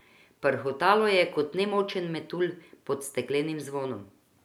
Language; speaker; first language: Slovenian; non-native, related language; Croatian